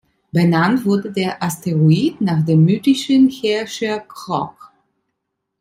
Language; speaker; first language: German; non-native, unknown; Italian